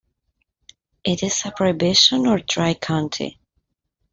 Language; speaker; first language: English; non-native, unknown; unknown